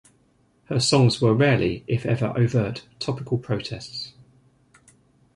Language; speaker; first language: English; native; English